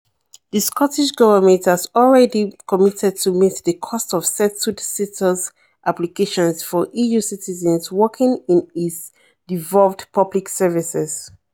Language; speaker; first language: English; non-native, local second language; Yoruba